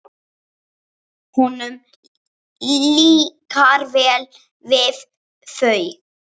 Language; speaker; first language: Icelandic; non-native, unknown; English